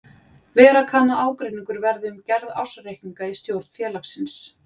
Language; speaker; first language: Icelandic; native; Icelandic